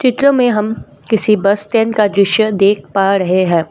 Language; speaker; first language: Hindi; non-native, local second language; Assamese